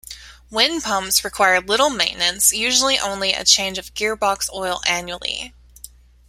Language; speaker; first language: English; native; English